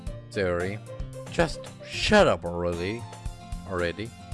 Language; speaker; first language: English; non-native, fluent; German